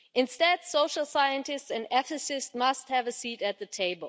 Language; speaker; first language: English; non-native, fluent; German